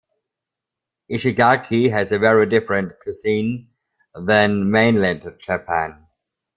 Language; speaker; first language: English; non-native, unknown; German